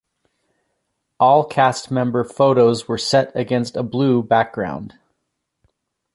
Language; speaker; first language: English; native; English